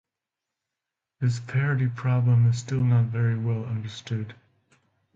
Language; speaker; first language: English; non-native, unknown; Finnish